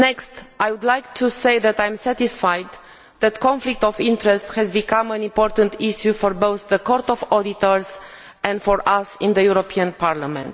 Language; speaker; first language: English; non-native, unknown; Romanian